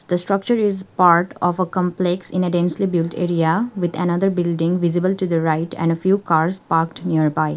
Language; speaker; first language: English; non-native, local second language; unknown